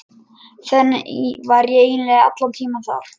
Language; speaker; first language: Icelandic; non-native, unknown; Lithuanian